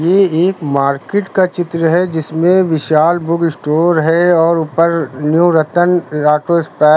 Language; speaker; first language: Hindi; native; Hindi